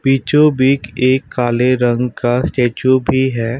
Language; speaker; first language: Hindi; non-native, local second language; Assamese